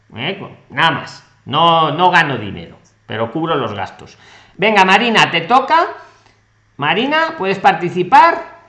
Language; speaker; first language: Spanish; native; Spanish